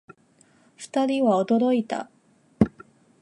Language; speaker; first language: Japanese; non-native, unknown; Chinese